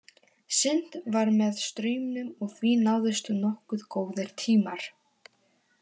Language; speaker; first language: Icelandic; non-native, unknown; Polish